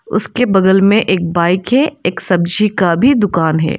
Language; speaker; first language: Hindi; non-native, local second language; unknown